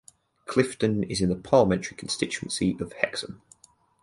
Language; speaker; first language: English; native; English